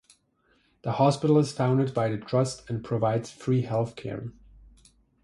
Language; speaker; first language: English; non-native, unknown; German